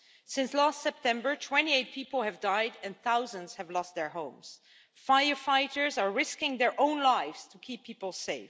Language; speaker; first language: English; non-native, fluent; Dutch